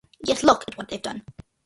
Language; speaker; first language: English; early bilingual, other home language; Malayalam